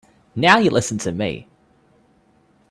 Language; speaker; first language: English; native; English